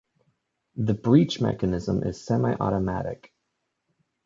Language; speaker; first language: English; native; English